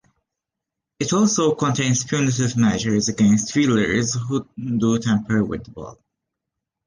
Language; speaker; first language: English; non-native, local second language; Maltese